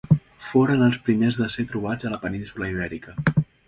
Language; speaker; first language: Catalan; native; Catalan